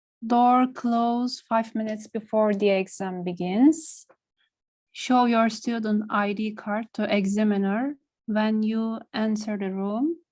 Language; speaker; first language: English; non-native, learner; Turkish